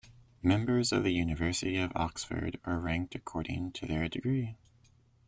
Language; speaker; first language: English; native; English